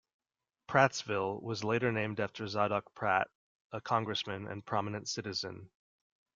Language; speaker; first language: English; native; English